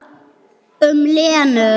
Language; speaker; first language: Icelandic; non-native, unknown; German